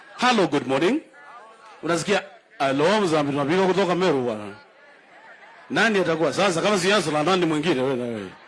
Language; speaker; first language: Swahili; non-native, local second language; Kamba